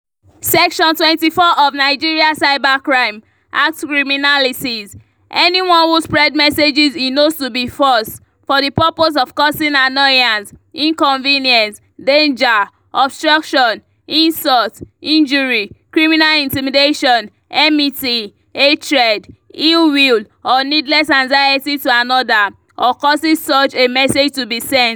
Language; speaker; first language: English; non-native, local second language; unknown